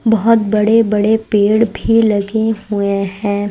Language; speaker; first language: Hindi; native; Hindi